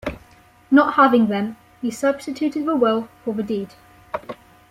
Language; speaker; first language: English; native; English